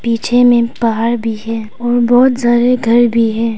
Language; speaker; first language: Hindi; non-native, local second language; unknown